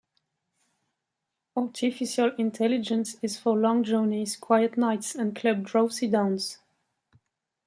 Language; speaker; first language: English; non-native, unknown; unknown